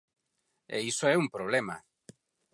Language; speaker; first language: Galician; non-native, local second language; Spanish